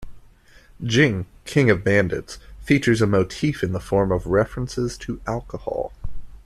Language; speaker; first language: English; native; English